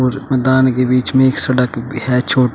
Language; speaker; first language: Hindi; native; Hindi